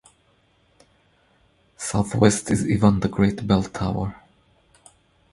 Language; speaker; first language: English; non-native, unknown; Croatian